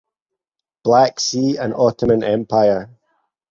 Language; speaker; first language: English; native; English